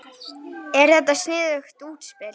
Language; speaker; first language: Icelandic; native; Icelandic